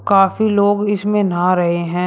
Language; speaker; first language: Hindi; native; Hindi